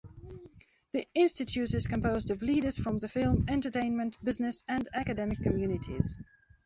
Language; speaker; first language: English; non-native, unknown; Belarusian